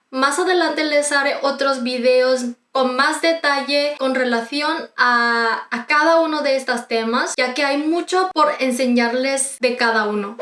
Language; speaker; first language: Spanish; non-native, fluent; Korean